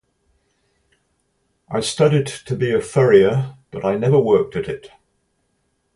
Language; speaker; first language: English; native; English